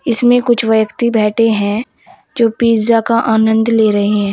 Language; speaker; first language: Hindi; native; Hindi